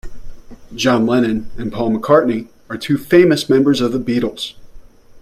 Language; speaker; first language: English; native; English